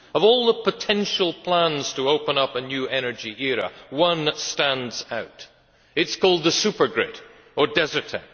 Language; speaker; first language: English; native; English